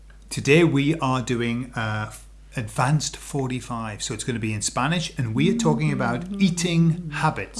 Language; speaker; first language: English; native; English